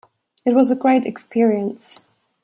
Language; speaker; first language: English; non-native, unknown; German